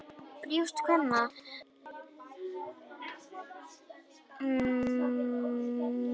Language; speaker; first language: Icelandic; native; Icelandic